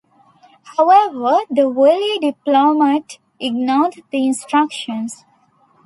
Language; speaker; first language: English; non-native, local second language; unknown